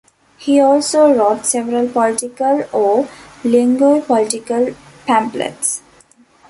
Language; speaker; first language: English; non-native, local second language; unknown